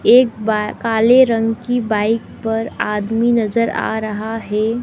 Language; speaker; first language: Hindi; native; Hindi